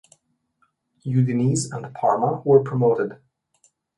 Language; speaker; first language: English; non-native, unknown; Slovenian